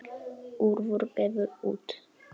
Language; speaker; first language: Icelandic; non-native, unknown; Polish